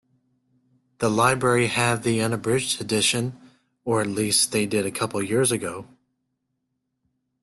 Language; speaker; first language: English; native; English